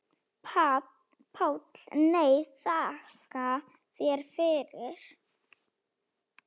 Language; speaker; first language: Icelandic; non-native, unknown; Slovak